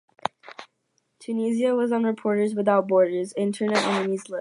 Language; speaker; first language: English; native; English